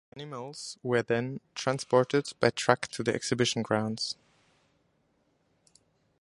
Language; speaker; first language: English; non-native, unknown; German